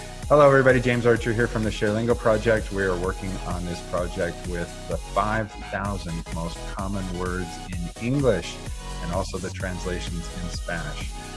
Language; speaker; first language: English; native; English